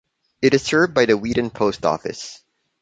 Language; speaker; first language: English; non-native, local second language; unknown